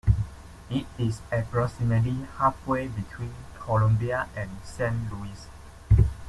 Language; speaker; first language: English; non-native, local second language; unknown